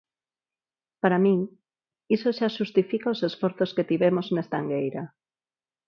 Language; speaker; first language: Galician; non-native, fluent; Spanish